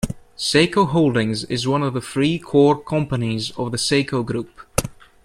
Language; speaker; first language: English; native; English